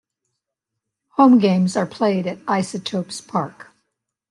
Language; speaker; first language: English; native; English